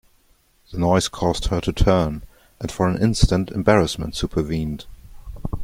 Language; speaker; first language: English; non-native, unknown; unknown